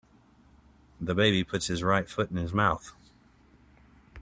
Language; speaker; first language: English; native; English